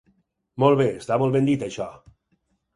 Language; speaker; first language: Catalan; native; Catalan